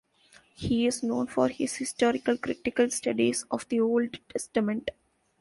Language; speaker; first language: English; non-native, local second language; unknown